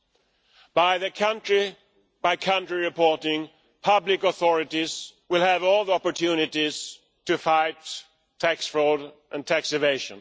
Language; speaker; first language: English; non-native, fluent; Swedish